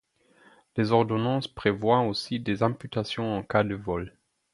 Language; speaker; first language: French; non-native, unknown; German